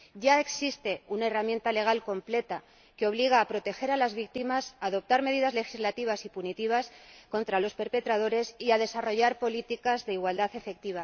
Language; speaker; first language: Spanish; native; Spanish